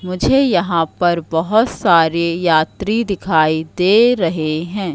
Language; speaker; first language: Hindi; native; Hindi